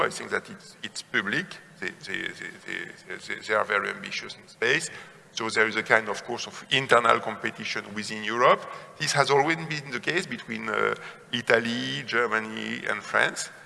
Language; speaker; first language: English; non-native, fluent; French